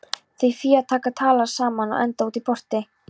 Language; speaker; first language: Icelandic; non-native, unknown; Polish